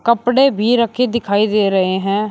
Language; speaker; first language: Hindi; native; Hindi